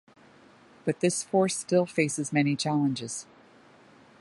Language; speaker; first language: English; native; English